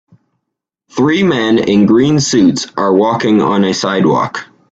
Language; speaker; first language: English; native; English